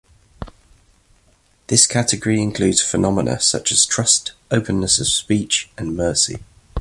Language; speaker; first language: English; native; English